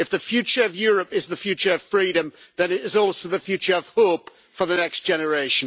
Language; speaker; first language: English; native; English